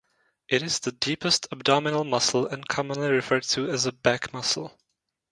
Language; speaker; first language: English; non-native, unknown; Czech